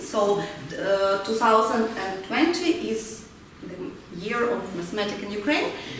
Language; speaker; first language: English; non-native, learner; Ukrainian